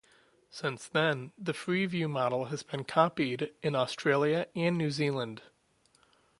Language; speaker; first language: English; native; English